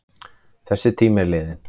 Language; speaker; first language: Icelandic; native; Icelandic